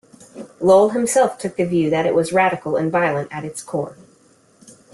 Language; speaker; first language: English; native; English